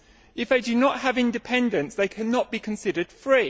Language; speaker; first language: English; native; English